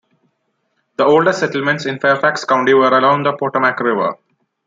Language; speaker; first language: English; non-native, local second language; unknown